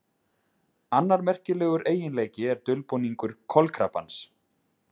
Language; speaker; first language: Icelandic; native; Icelandic